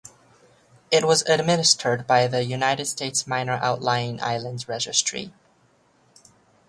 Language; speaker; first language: English; native; English